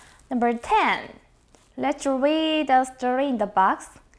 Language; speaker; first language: English; non-native, fluent; Korean